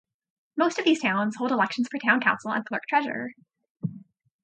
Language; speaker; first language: English; native; English